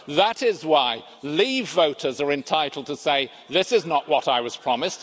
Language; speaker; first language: English; native; English